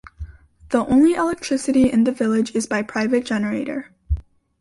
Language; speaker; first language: English; native; English